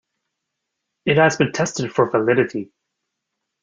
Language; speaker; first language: English; native; English